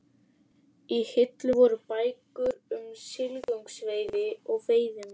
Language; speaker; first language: Icelandic; native; Icelandic